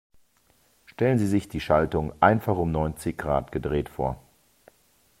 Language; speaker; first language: German; native; German